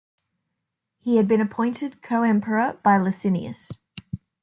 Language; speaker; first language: English; native; English